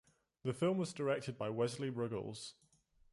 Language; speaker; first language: English; native; English